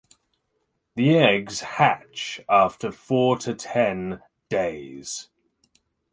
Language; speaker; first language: English; native; English